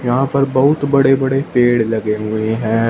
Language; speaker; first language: Hindi; non-native, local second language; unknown